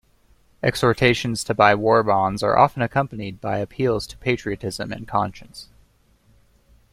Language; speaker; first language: English; native; English